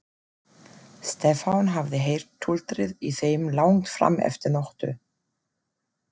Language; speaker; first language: Icelandic; non-native, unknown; German